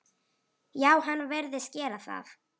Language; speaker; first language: Icelandic; native; Icelandic